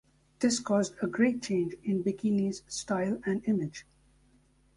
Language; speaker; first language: English; native; English